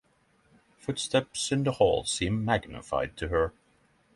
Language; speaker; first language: English; non-native, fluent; Norwegian